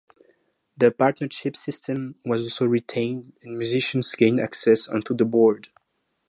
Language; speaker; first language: English; non-native, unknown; French